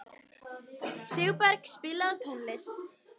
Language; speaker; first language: Icelandic; native; Icelandic